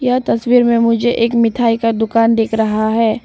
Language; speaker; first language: Hindi; non-native, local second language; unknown